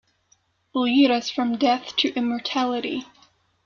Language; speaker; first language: English; non-native, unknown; French